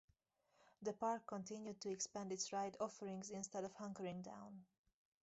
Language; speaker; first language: English; native; English